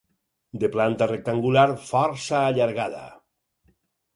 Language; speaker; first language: Catalan; native; Catalan